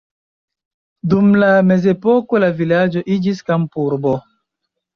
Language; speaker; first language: Esperanto; non-native, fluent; Chinese